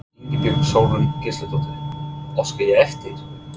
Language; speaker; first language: Icelandic; non-native, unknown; English